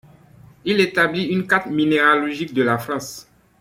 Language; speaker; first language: French; non-native, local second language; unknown